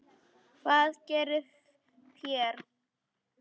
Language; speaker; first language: Icelandic; non-native, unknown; Polish